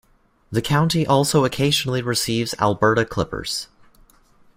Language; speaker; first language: English; native; English